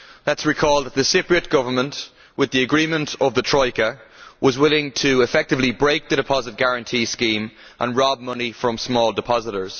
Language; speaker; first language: English; native; English